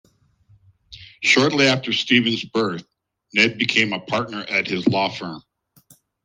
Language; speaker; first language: English; non-native, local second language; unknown